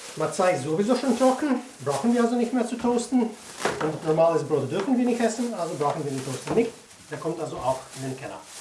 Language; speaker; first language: German; non-native, fluent; Croatian